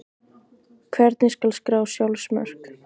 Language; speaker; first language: Icelandic; native; Icelandic